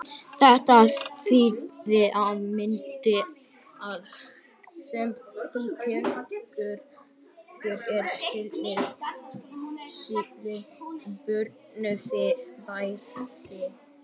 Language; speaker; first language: Icelandic; native; Icelandic